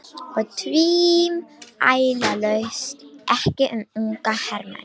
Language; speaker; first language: Icelandic; non-native, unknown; Romanian